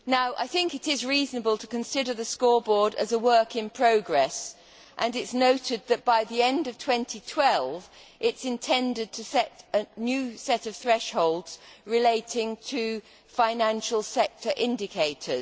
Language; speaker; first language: English; native; English